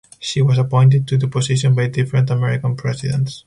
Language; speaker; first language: English; non-native, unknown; Spanish